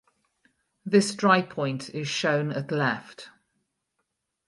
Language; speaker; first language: English; native; English